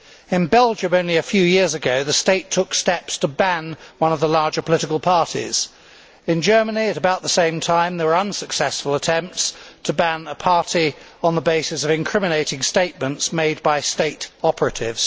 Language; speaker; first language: English; native; English